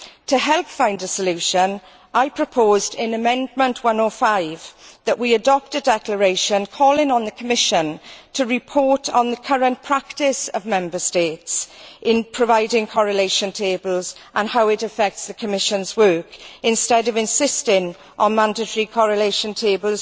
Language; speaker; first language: English; native; English